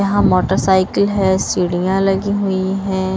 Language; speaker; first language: Hindi; non-native, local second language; Punjabi